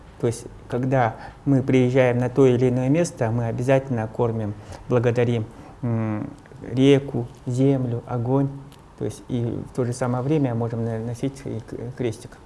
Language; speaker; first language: Russian; non-native, local second language; Evenki